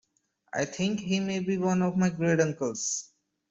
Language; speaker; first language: English; non-native, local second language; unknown